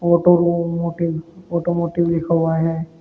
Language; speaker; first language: Hindi; native; Hindi